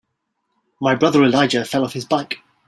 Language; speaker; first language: English; native; English